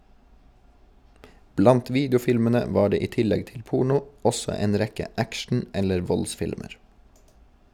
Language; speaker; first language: Norwegian; native; Norwegian